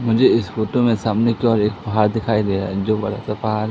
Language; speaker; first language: Hindi; native; Hindi